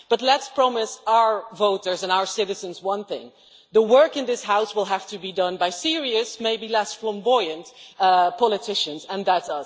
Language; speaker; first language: English; non-native, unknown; Dutch